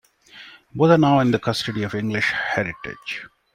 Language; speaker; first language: English; non-native, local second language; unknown